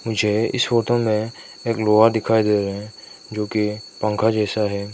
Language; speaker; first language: Hindi; non-native, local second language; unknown